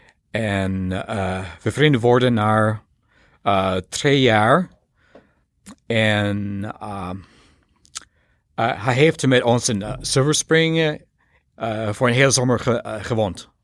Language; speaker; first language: Dutch; non-native, fluent; English